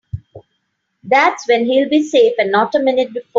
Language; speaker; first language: English; non-native, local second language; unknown